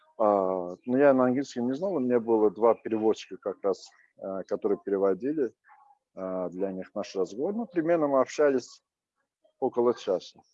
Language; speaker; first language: Russian; non-native, local second language; Azerbaijani